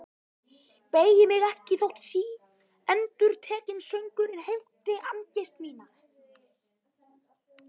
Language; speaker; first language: Icelandic; native; Icelandic